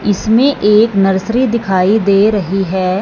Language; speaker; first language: Hindi; non-native, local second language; Punjabi